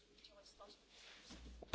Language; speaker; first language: English; non-native, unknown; Polish